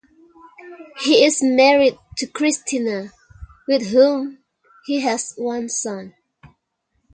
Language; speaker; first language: English; non-native, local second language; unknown